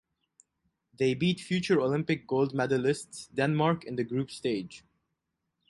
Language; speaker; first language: English; non-native, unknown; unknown